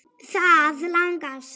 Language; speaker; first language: Icelandic; non-native, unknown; Polish